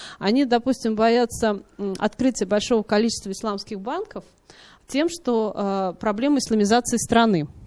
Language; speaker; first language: Russian; native; Russian